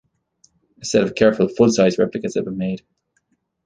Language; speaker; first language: English; native; English